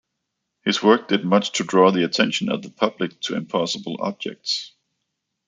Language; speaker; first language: English; non-native, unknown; Danish